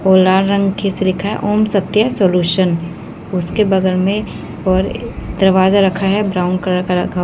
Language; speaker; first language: Hindi; native; Hindi